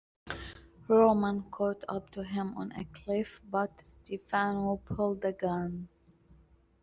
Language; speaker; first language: English; native; English